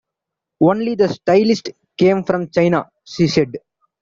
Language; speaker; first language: English; non-native, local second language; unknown